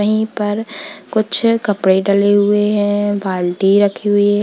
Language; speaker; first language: Hindi; native; Hindi